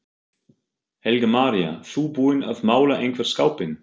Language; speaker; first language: Icelandic; non-native, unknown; German